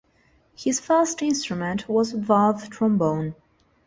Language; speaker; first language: English; non-native, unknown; Spanish